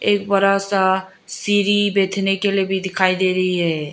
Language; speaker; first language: Hindi; non-native, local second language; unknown